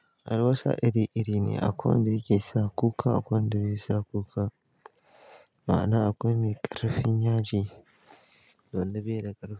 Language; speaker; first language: Hausa; native; Hausa